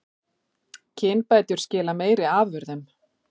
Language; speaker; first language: Icelandic; native; Icelandic